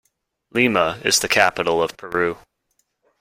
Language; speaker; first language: English; native; English